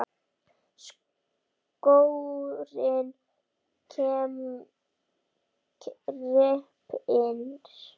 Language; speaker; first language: Icelandic; native; Icelandic